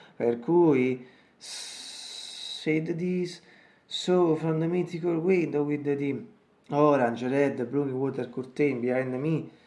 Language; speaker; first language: English; non-native, fluent; Italian